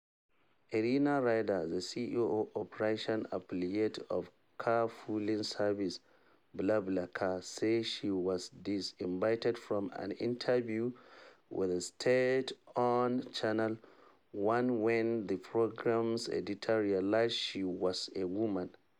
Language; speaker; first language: English; non-native, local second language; Hausa